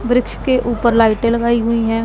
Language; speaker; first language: Hindi; non-native, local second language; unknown